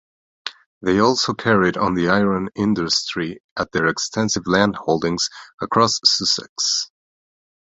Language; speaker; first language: English; non-native, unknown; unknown